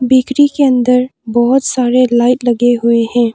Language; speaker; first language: Hindi; non-native, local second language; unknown